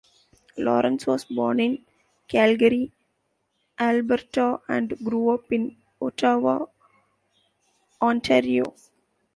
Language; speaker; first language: English; non-native, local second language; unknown